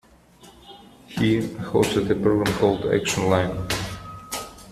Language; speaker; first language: English; non-native, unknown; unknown